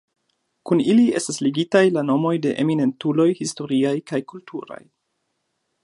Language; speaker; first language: Esperanto; non-native, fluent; German